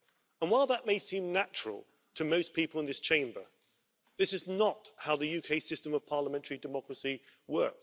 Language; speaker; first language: English; native; English